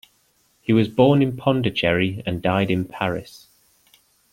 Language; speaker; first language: English; native; English